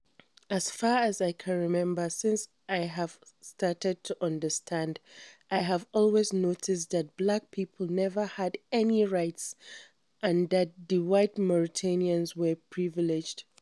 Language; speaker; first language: English; non-native, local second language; Hausa